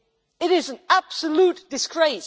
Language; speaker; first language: English; non-native, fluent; Dutch